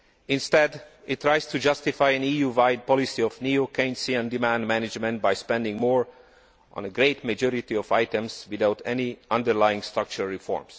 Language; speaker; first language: English; non-native, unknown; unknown